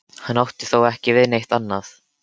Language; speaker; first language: Icelandic; native; Icelandic